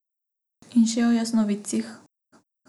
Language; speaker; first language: Slovenian; non-native, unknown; Macedonian